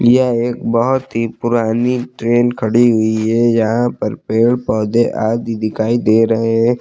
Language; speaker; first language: Hindi; native; Hindi